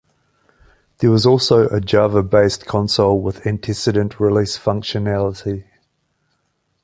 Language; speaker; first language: English; native; English